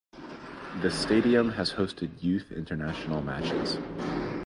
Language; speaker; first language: English; native; English